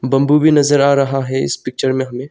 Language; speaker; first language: Hindi; non-native, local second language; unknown